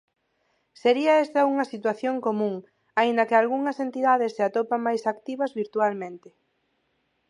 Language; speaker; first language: Galician; non-native, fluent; Spanish